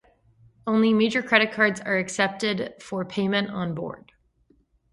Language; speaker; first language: English; native; English